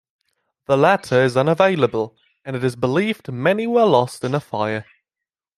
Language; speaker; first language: English; native; English